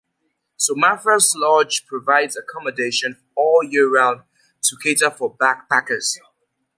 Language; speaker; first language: English; native; English